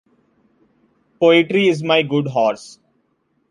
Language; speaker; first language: English; non-native, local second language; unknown